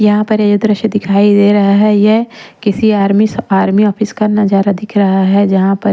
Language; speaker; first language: Hindi; non-native, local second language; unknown